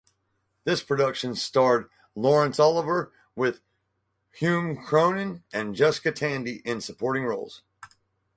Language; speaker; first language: English; native; English